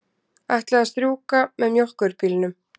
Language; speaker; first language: Icelandic; native; Icelandic